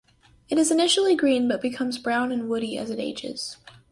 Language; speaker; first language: English; native; English